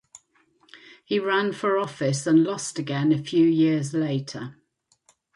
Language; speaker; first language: English; native; English